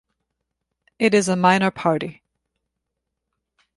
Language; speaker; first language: English; non-native, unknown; German